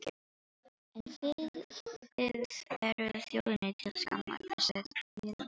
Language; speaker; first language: Icelandic; non-native, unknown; Filipino